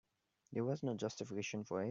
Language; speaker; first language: English; non-native, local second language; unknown